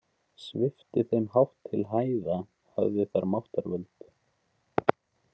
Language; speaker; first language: Icelandic; native; Icelandic